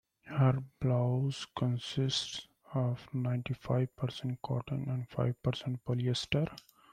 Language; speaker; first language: English; non-native, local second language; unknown